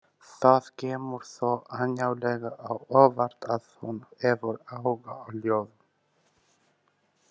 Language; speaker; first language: Icelandic; non-native, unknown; Albanian